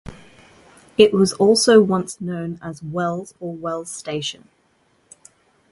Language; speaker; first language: English; native; English